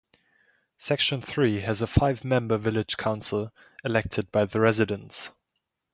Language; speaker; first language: English; non-native, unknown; German